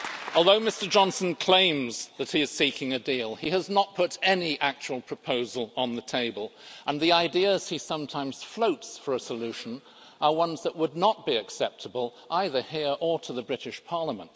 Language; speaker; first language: English; native; English